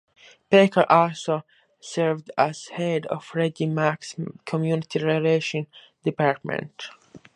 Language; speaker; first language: English; native; English